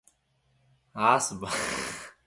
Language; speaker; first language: English; native; English